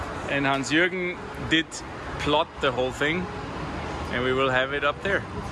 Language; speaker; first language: English; non-native, fluent; German